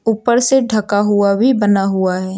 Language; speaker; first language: Hindi; native; Hindi